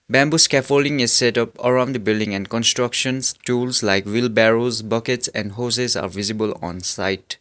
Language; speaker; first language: English; non-native, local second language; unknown